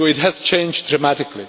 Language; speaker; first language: English; non-native, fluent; Czech